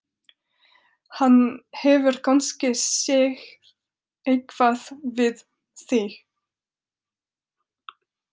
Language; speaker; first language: Icelandic; non-native, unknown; French